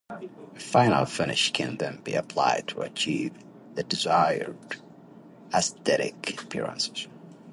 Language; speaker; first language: English; native; English